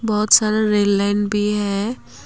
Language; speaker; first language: Hindi; non-native, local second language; Assamese